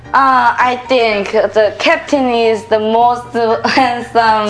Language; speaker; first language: English; non-native, learner; Korean